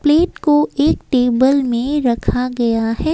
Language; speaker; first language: Hindi; non-native, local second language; Assamese